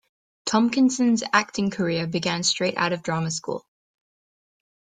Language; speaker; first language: English; native; English